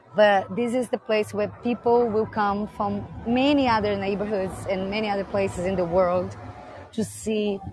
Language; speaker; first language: English; non-native, fluent; Portuguese